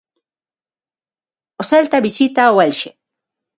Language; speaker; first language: Galician; non-native, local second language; Spanish